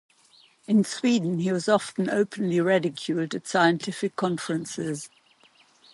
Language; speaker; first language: English; non-native, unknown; German